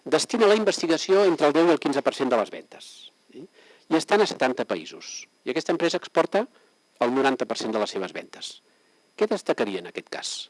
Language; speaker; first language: Catalan; native; Catalan